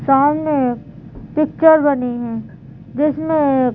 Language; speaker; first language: Hindi; native; Hindi